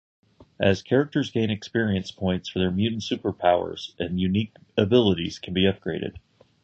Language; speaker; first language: English; native; English